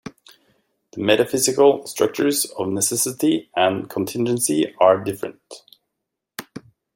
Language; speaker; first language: English; native; English